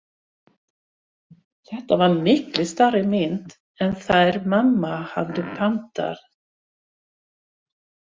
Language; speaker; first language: Icelandic; non-native, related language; Swedish